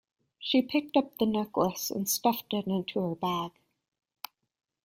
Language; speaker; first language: English; native; English